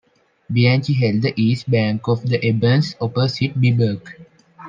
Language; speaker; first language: English; non-native, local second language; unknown